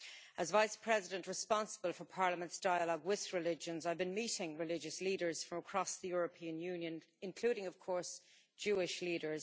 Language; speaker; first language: English; native; English